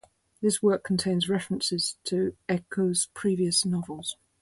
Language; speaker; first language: English; native; English